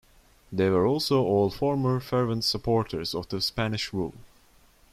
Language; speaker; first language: English; non-native, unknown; Turkish